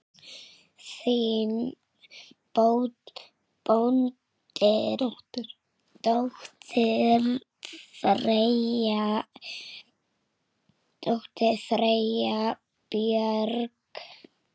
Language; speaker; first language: Icelandic; native; Icelandic